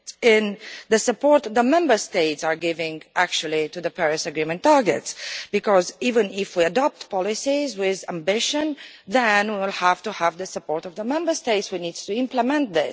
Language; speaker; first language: English; non-native, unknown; Romanian